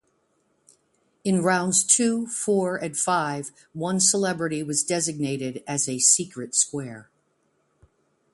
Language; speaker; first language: English; native; English